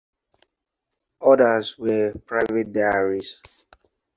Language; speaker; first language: English; non-native, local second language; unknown